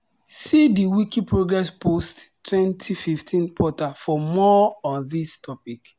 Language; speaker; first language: English; non-native, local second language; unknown